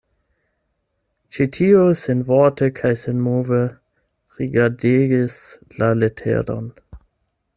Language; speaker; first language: Esperanto; non-native, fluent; German